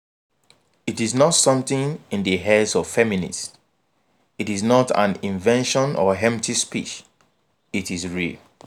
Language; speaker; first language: English; non-native, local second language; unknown